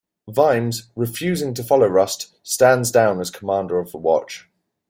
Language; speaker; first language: English; native; English